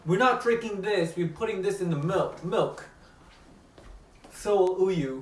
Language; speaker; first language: English; early bilingual, other home language; Korean